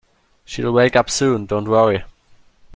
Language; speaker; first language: English; non-native, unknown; German